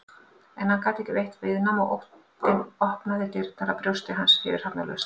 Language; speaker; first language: Icelandic; native; Icelandic